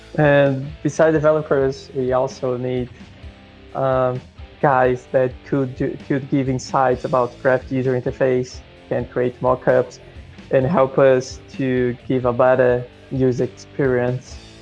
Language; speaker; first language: English; non-native, fluent; Portuguese